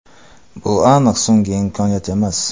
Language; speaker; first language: Uzbek; non-native, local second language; Kara-Kalpak